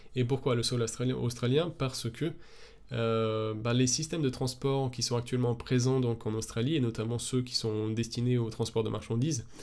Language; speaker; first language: French; native; French